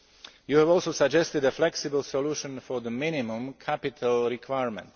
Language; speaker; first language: English; non-native, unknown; Slovak